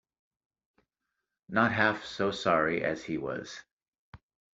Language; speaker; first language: English; native; English